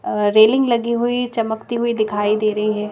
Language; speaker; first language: Hindi; native; Hindi